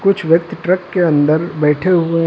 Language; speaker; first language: Hindi; native; Hindi